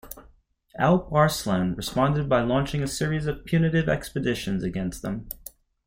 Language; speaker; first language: English; native; English